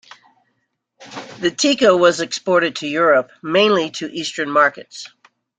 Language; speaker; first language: English; native; English